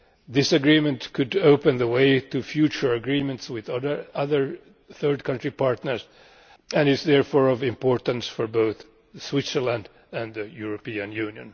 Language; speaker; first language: English; non-native, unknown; Finnish